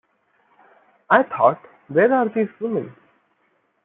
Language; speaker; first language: English; non-native, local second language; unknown